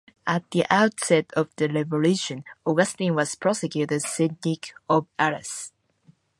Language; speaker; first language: English; non-native, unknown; Japanese